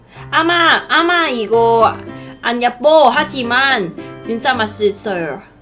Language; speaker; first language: Korean; non-native, learner; English